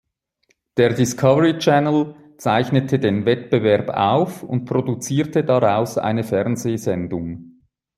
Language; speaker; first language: German; native; German